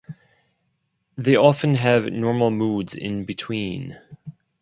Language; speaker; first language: English; non-native, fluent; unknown